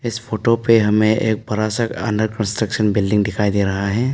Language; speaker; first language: Hindi; non-native, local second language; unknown